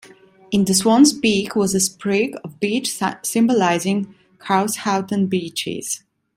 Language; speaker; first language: English; non-native, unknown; Italian